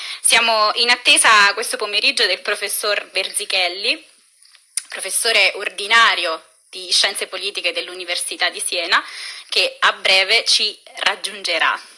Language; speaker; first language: Italian; native; Italian